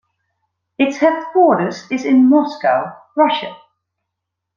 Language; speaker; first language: English; non-native, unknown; Dutch